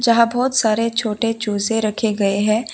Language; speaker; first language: Hindi; non-native, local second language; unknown